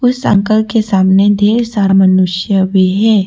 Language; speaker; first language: Hindi; non-native, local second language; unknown